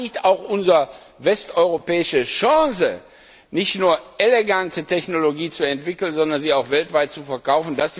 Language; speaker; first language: German; non-native, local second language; Luxembourgish